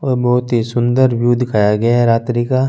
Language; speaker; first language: Hindi; non-native, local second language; Punjabi